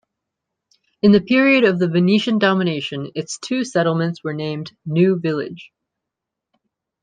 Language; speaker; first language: English; native; English